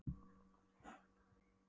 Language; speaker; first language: Icelandic; non-native, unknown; Polish